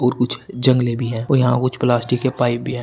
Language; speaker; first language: Hindi; native; Hindi